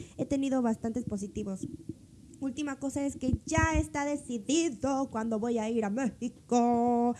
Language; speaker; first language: Spanish; early bilingual, other home language; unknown